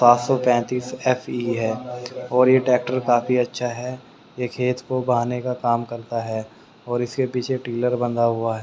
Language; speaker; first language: Hindi; native; Hindi